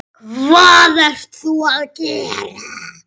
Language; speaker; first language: Icelandic; native; Icelandic